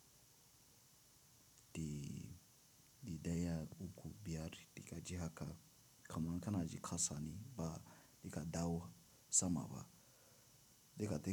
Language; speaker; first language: Hausa; non-native, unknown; Tiv